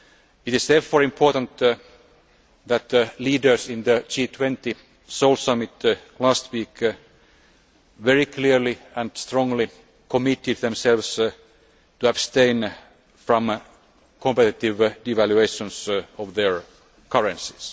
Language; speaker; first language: English; non-native, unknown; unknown